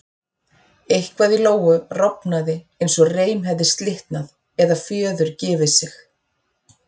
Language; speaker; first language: Icelandic; native; Icelandic